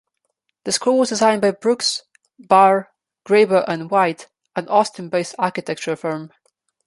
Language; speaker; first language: English; non-native, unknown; Slovenian